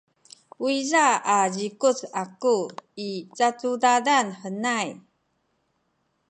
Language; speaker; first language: Sakizaya; non-native, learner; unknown